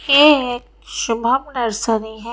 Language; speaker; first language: Hindi; native; Hindi